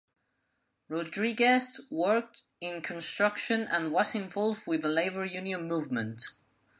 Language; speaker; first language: English; non-native, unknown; Spanish